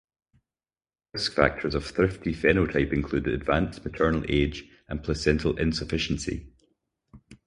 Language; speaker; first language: English; native; English